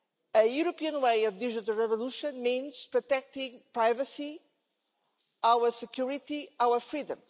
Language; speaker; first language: English; non-native, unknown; Portuguese